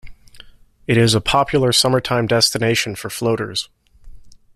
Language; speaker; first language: English; native; English